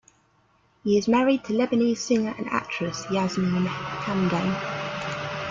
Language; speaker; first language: English; native; English